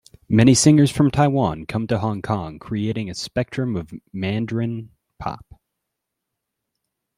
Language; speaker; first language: English; native; English